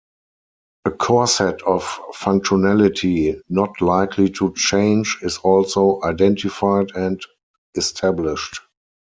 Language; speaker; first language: English; non-native, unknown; German